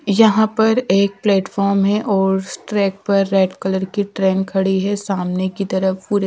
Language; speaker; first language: Hindi; non-native, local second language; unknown